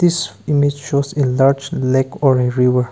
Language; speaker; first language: English; non-native, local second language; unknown